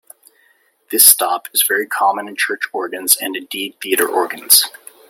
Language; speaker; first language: English; native; English